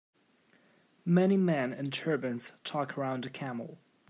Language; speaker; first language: English; native; English